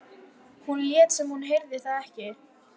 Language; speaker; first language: Icelandic; native; Icelandic